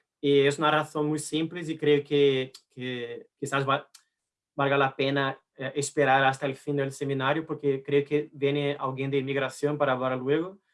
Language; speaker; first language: Spanish; non-native, fluent; Portuguese